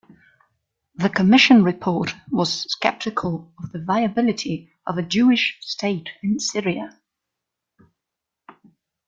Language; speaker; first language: English; non-native, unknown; German